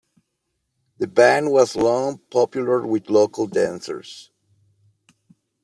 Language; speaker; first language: English; native; English